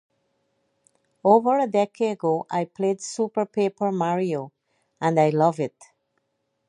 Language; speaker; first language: English; native; English